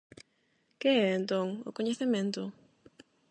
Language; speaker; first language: Galician; non-native, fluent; Spanish